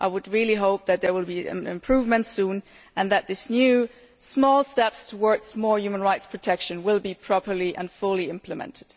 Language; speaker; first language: English; non-native, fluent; German